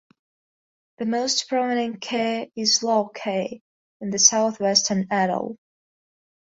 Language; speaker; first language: English; non-native, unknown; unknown